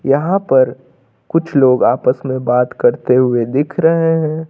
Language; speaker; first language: Hindi; native; Hindi